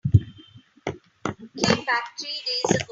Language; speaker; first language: English; non-native, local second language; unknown